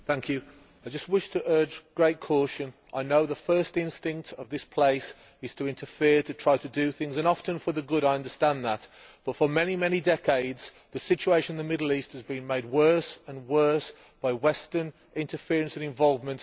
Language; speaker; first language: English; native; English